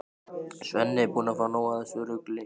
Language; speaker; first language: Icelandic; native; Icelandic